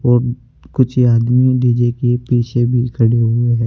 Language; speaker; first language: Hindi; native; Hindi